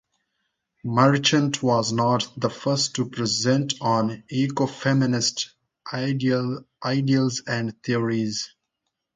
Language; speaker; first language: English; non-native, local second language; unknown